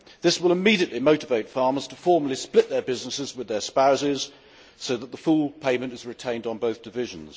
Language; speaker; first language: English; native; English